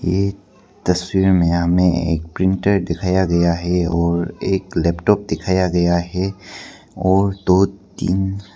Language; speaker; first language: Hindi; non-native, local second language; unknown